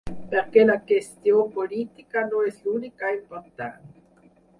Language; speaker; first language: Catalan; non-native, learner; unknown